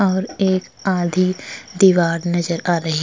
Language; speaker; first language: Hindi; native; Hindi